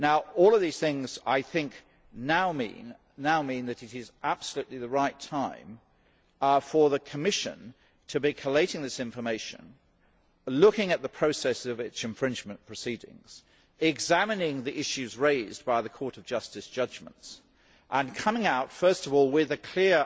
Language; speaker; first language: English; native; English